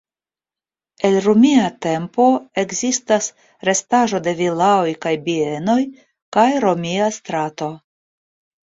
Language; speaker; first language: Esperanto; non-native, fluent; Russian